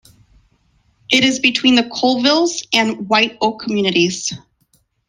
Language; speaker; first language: English; non-native, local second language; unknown